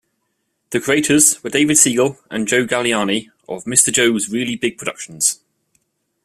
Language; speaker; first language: English; native; English